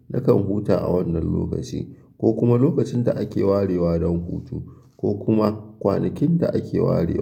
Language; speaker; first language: Hausa; native; Hausa